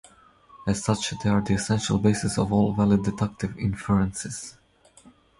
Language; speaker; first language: English; non-native, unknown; Croatian